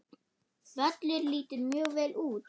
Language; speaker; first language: Icelandic; non-native, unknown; German